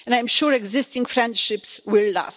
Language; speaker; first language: English; non-native, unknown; Polish